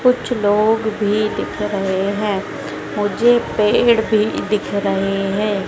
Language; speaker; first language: Hindi; native; Hindi